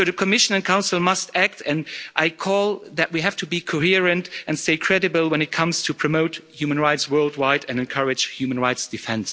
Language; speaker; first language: English; non-native, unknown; Luxembourgish